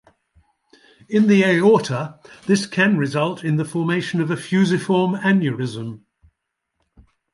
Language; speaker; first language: English; native; English